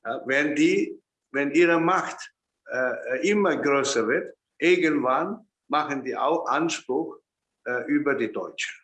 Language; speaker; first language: German; non-native, fluent; Chinese